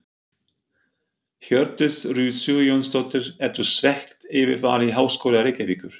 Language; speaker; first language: Icelandic; non-native, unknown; German